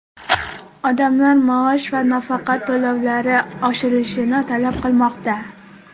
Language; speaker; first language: Uzbek; non-native, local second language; Kara-Kalpak